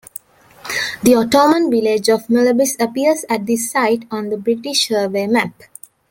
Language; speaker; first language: English; non-native, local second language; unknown